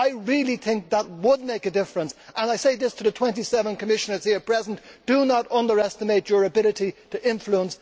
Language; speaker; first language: English; native; English